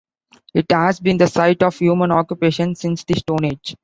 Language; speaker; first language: English; non-native, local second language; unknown